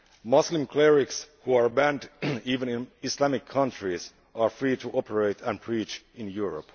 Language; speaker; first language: English; non-native, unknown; Finnish